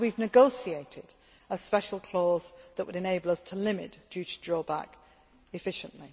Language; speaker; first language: English; non-native, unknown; Greek